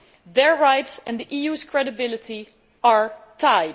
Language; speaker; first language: English; non-native, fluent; Dutch